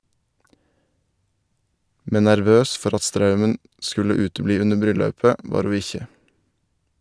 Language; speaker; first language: Norwegian; native; Norwegian